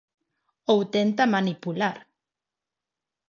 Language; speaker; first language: Galician; non-native, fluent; Spanish